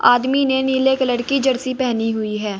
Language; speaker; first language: Hindi; native; Hindi